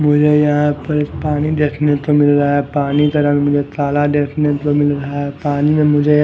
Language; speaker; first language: Hindi; non-native, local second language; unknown